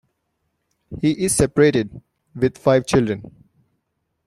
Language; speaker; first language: English; non-native, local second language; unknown